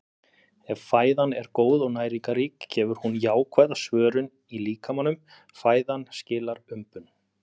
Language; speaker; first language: Icelandic; native; Icelandic